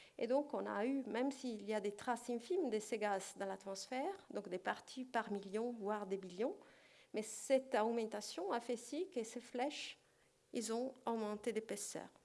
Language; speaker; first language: French; non-native, fluent; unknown